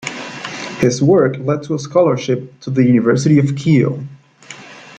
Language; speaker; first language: English; native; English